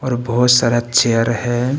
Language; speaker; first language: Hindi; non-native, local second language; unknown